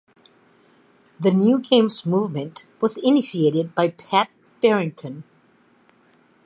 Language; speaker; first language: English; native; English